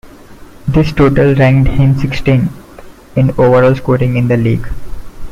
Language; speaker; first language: English; non-native, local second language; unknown